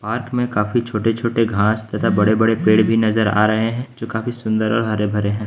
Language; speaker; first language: Hindi; native; Hindi